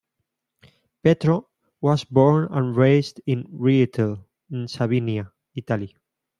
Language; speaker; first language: English; non-native, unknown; Spanish